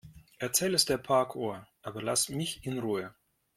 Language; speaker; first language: German; non-native, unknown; Russian